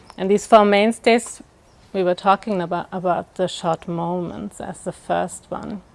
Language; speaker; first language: English; non-native, fluent; German